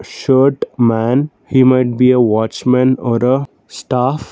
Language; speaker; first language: English; non-native, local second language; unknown